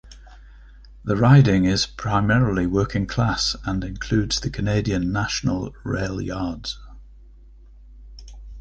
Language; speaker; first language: English; native; English